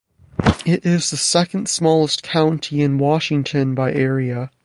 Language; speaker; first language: English; native; English